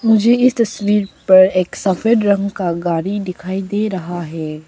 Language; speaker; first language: Hindi; non-native, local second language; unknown